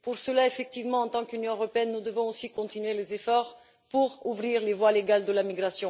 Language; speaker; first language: French; non-native, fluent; Bulgarian